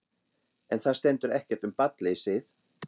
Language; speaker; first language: Icelandic; non-native, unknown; German